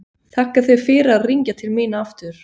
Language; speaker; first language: Icelandic; non-native, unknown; Swiss German